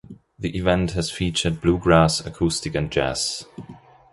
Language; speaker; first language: English; non-native, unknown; German